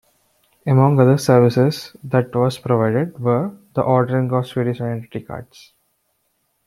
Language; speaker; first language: English; non-native, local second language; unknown